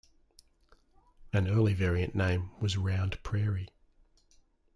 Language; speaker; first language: English; native; English